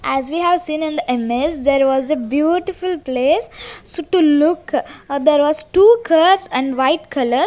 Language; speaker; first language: English; non-native, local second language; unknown